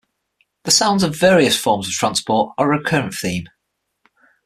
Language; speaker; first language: English; native; English